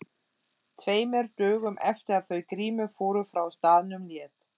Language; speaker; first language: Icelandic; non-native, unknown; German